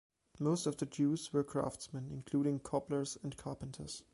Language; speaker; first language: English; non-native, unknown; German